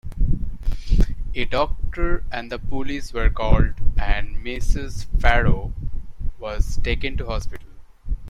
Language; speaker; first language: English; non-native, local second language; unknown